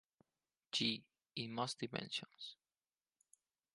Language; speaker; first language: English; non-native, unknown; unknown